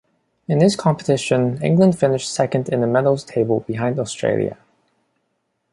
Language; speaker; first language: English; non-native, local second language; Cantonese